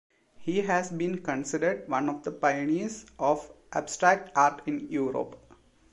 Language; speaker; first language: English; non-native, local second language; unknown